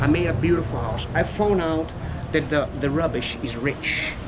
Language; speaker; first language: English; non-native, fluent; Portuguese